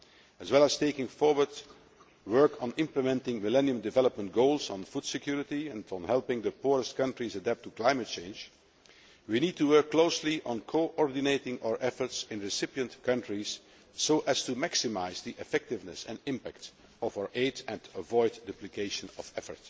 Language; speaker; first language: English; non-native, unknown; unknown